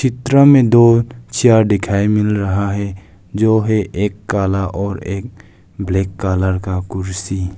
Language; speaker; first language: Hindi; non-native, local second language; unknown